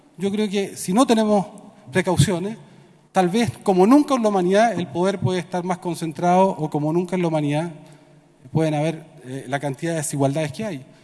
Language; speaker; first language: Spanish; native; Spanish